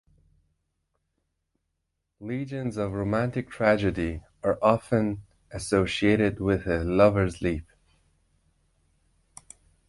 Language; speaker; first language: English; non-native, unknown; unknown